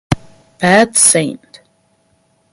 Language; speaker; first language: English; native; English